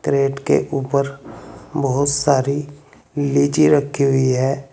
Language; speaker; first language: Hindi; native; Hindi